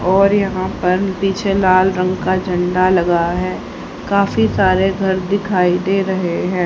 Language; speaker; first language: Hindi; native; Hindi